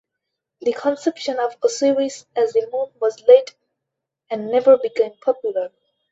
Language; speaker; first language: English; non-native, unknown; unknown